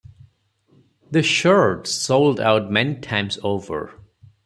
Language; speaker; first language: English; non-native, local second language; Odia